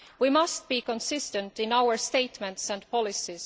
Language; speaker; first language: English; non-native, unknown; Estonian